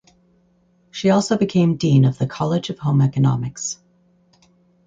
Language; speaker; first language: English; native; English